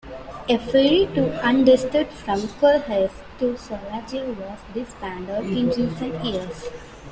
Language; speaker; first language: English; non-native, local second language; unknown